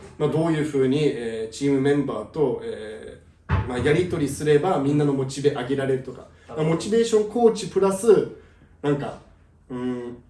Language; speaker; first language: Japanese; early bilingual, heritage; Japanese